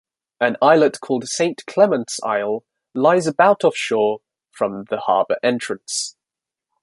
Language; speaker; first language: English; native; English